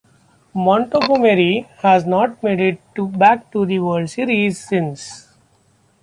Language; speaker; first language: English; non-native, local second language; Marathi